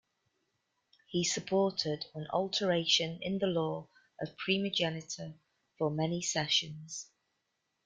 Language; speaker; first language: English; native; English